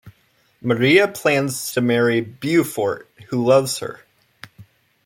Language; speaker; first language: English; native; English